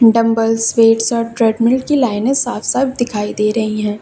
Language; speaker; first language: Hindi; native; Hindi